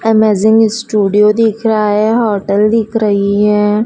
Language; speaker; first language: Hindi; native; Hindi